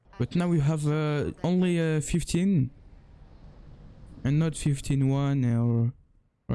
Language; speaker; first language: English; non-native, learner; French